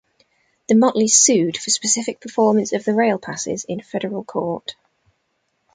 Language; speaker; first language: English; native; English